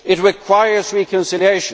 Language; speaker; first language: English; non-native, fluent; Swedish